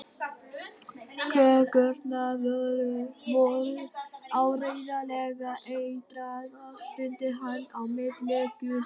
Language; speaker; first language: Icelandic; non-native, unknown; Vietnamese